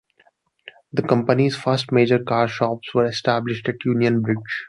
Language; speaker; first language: English; non-native, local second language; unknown